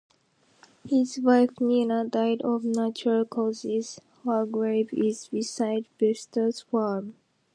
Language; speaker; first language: English; non-native, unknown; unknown